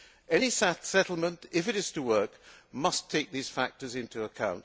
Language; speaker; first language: English; non-native, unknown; Hungarian